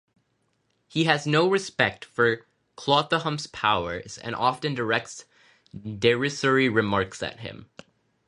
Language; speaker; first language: English; non-native, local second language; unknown